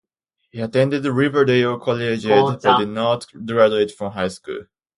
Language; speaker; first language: English; native; English